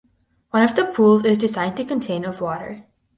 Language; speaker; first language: English; native; English